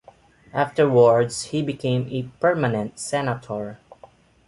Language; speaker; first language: English; non-native, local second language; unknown